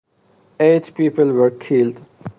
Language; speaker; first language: English; non-native, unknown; Persian